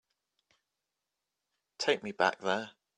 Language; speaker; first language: English; native; English